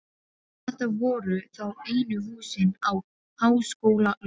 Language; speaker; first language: Icelandic; non-native, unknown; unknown